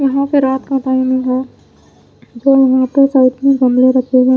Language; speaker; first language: Hindi; non-native, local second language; Punjabi